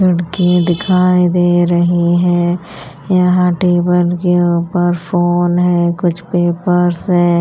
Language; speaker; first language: Hindi; non-native, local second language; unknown